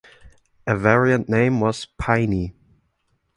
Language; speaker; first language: English; non-native, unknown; German